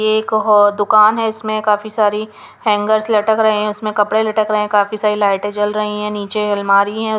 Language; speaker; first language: Hindi; non-native, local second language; Punjabi